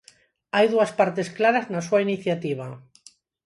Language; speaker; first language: Galician; non-native, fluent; Spanish